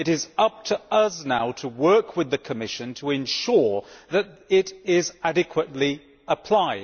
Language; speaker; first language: English; native; English